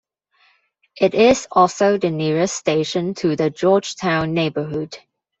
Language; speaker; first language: English; non-native, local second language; Cantonese